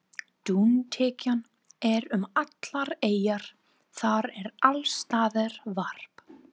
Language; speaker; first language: Icelandic; non-native, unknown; English